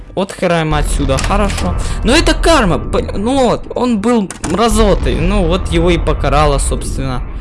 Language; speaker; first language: Russian; native; Russian